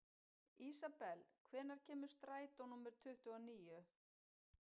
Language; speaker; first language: Icelandic; native; Icelandic